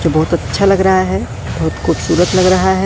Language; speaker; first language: Hindi; native; Hindi